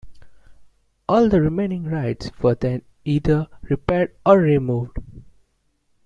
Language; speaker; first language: English; non-native, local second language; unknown